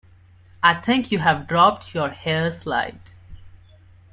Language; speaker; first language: English; non-native, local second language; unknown